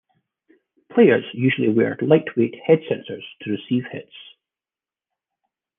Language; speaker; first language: English; native; English